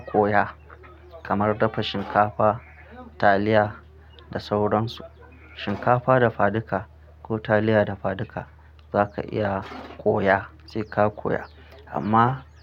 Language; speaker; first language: Hausa; non-native, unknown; Akan